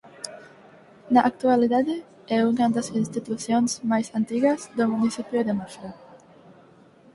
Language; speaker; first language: Galician; non-native, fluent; Spanish